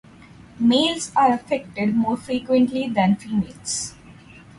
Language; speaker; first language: English; non-native, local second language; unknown